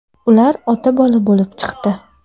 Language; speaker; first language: Uzbek; native; Uzbek